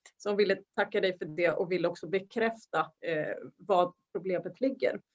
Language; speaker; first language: Swedish; non-native, fluent; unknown